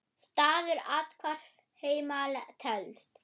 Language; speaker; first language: Icelandic; non-native, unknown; German